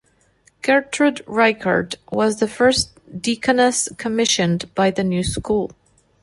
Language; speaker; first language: English; non-native, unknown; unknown